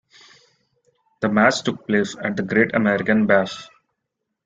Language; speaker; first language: English; non-native, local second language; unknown